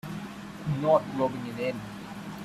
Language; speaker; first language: English; non-native, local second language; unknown